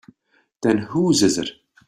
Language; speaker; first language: English; native; English